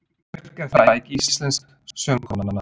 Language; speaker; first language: Icelandic; non-native, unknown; Slovak